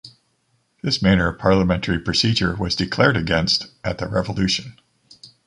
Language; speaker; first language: English; native; English